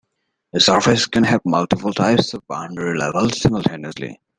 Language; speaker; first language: English; native; English